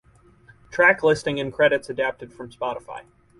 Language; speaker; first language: English; native; English